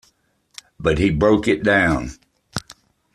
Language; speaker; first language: English; native; English